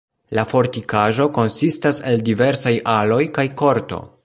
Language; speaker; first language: Esperanto; non-native, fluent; Polish